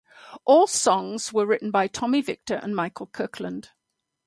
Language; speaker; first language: English; native; English